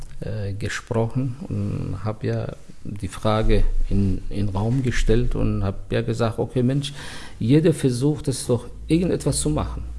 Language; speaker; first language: German; non-native, fluent; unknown